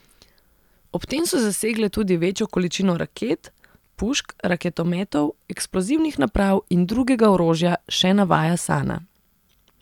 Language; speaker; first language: Slovenian; non-native, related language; Serbian